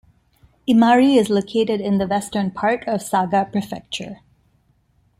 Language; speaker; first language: English; non-native, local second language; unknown